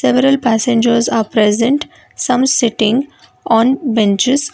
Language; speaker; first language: English; non-native, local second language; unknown